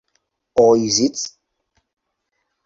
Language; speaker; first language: English; non-native, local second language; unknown